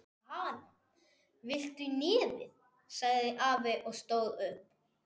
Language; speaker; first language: Icelandic; non-native, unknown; Spanish